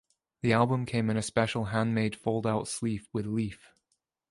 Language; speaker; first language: English; native; English